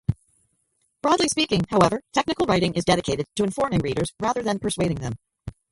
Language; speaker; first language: English; native; English